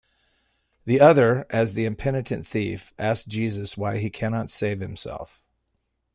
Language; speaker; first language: English; native; English